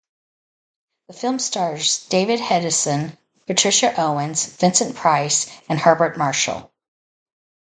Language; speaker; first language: English; native; English